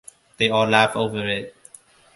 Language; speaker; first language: English; non-native, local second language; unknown